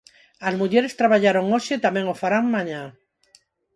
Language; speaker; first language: Galician; non-native, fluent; Spanish